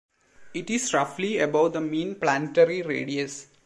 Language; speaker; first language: English; non-native, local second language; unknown